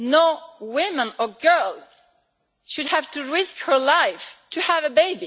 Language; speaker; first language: English; non-native, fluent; Italian